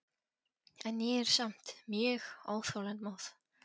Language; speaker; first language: Icelandic; non-native, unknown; Polish